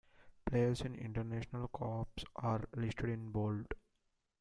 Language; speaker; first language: English; non-native, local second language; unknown